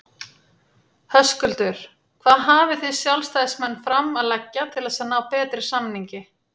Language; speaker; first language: Icelandic; native; Icelandic